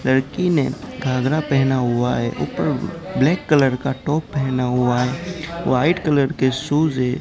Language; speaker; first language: Hindi; non-native, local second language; Gujarati